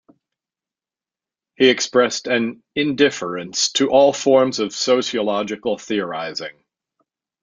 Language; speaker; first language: English; native; English